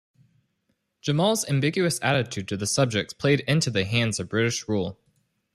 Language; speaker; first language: English; native; English